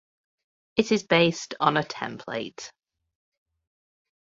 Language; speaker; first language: English; native; English